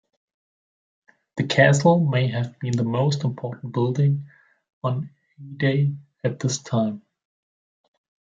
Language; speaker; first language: English; non-native, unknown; German